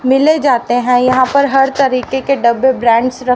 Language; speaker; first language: Hindi; native; Hindi